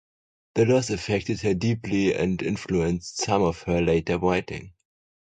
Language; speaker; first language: English; non-native, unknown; German